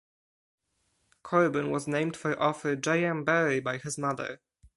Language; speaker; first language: English; non-native, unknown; Polish